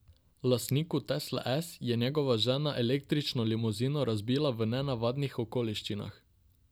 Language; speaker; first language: Slovenian; non-native, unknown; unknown